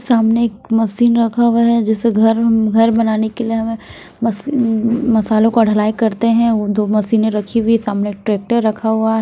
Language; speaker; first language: Hindi; non-native, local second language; Punjabi